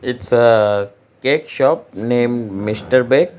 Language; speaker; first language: English; non-native, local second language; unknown